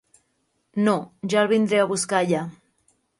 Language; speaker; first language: Catalan; native; Catalan